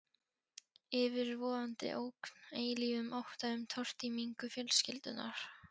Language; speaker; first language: Icelandic; non-native, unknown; Polish